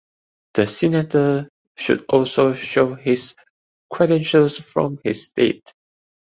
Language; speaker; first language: English; non-native, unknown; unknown